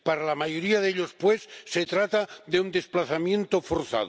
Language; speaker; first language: Spanish; non-native, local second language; Catalan